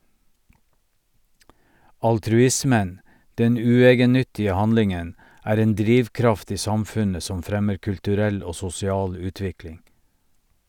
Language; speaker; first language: Norwegian; native; Norwegian